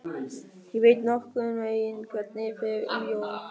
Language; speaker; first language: Icelandic; non-native, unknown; German